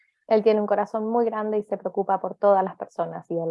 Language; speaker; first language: Spanish; native; Spanish